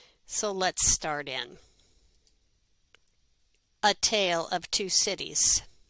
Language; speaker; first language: English; native; English